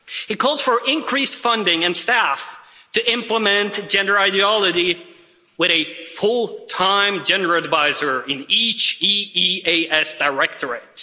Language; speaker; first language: English; non-native, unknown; Swedish